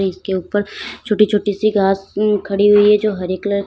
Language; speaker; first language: Hindi; native; Hindi